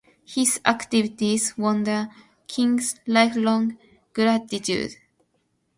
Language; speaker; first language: English; non-native, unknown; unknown